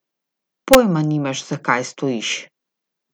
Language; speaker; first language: Slovenian; native; Slovenian